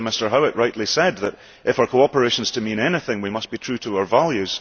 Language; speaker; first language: English; early bilingual, heritage; English